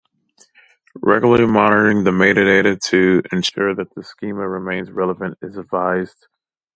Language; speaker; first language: English; native; English